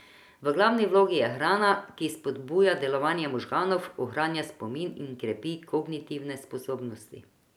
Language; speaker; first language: Slovenian; non-native, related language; Croatian